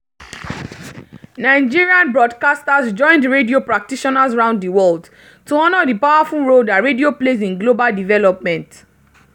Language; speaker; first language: English; non-native, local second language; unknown